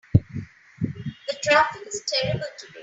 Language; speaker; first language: English; non-native, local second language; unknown